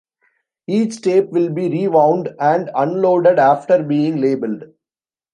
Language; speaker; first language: English; non-native, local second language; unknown